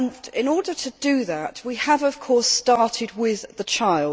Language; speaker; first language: English; native; English